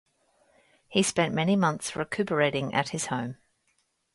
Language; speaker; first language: English; native; English